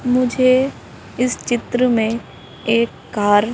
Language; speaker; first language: Hindi; native; Hindi